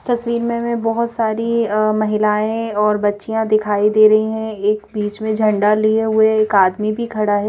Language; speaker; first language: Hindi; native; Hindi